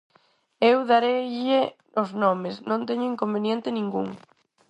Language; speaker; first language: Galician; non-native, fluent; Spanish